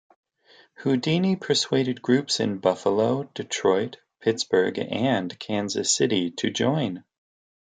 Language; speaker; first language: English; native; English